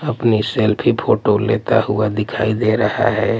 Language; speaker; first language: Hindi; non-native, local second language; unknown